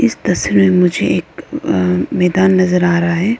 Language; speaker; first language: Hindi; non-native, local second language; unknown